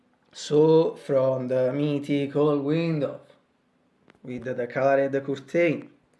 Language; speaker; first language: English; non-native, learner; Italian